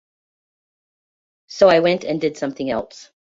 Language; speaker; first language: English; native; English